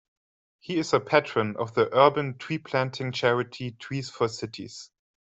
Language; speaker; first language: English; non-native, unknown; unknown